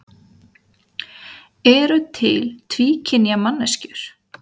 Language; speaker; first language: Icelandic; native; Icelandic